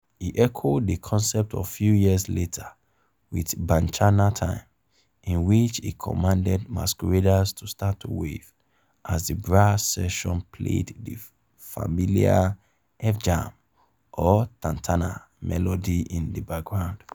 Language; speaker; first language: English; non-native, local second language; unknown